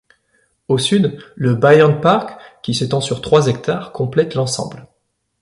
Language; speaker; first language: French; native; French